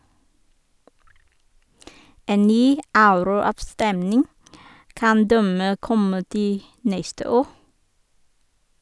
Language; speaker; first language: Norwegian; non-native, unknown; Vietnamese